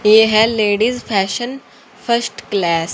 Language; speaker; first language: Hindi; native; Hindi